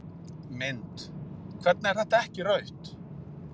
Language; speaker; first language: Icelandic; native; Icelandic